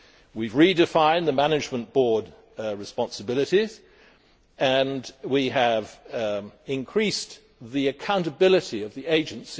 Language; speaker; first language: English; native; English